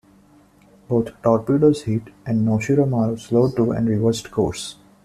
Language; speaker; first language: English; non-native, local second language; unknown